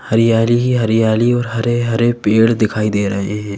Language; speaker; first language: Hindi; native; Hindi